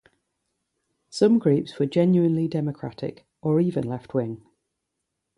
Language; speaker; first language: English; native; English